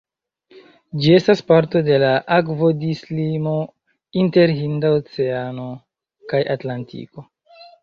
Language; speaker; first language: Esperanto; non-native, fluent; Chinese